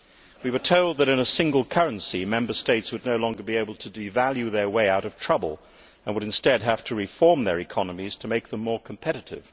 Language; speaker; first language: English; native; English